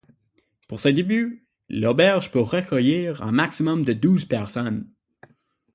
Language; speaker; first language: French; non-native, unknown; English